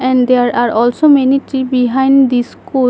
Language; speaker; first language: English; non-native, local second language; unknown